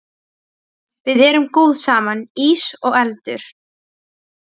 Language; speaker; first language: Icelandic; non-native, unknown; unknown